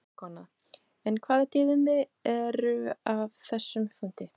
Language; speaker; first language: Icelandic; non-native, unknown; Portuguese